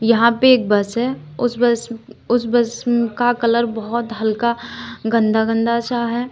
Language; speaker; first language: Hindi; native; Hindi